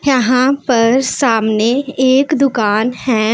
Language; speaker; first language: Hindi; non-native, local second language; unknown